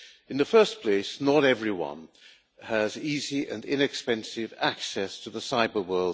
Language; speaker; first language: English; non-native, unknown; Hungarian